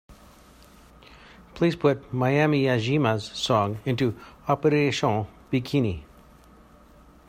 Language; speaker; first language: English; native; English